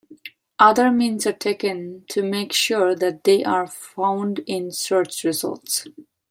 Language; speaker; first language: English; non-native, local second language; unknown